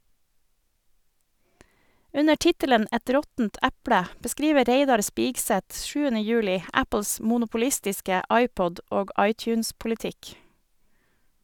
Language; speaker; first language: Norwegian; native; Norwegian